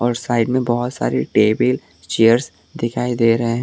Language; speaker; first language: Hindi; non-native, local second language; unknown